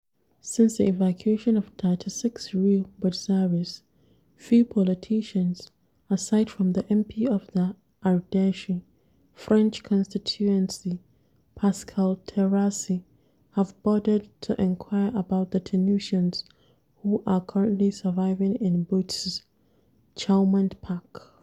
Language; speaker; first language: English; non-native, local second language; Hausa